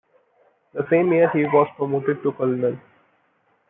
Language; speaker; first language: English; non-native, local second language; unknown